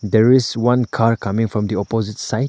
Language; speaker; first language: English; non-native, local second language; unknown